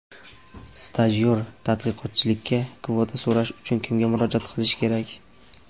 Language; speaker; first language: Uzbek; native; Uzbek